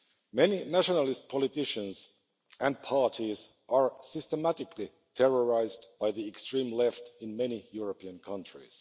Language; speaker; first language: English; non-native, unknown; Finnish